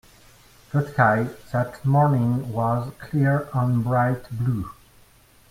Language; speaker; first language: English; non-native, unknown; French